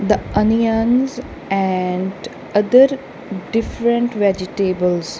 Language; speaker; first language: English; non-native, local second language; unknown